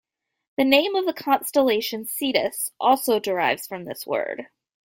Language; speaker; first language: English; native; English